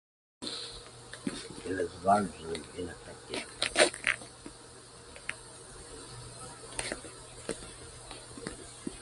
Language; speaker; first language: English; native; English